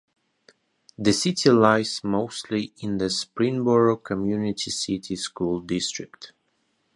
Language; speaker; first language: English; non-native, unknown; Russian